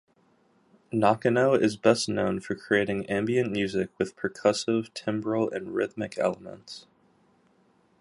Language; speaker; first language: English; native; English